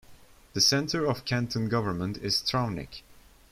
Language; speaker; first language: English; non-native, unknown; Turkish